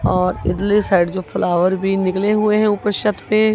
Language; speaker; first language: Hindi; non-native, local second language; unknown